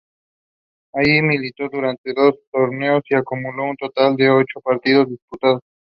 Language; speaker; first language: English; non-native, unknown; Spanish